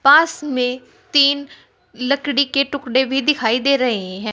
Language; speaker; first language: Hindi; native; Hindi